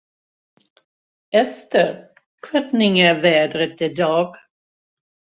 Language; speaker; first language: Icelandic; non-native, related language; Swedish